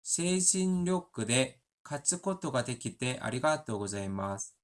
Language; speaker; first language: Japanese; non-native, learner; Korean